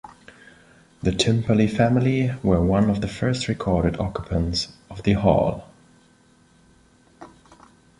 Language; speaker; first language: English; non-native, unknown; Spanish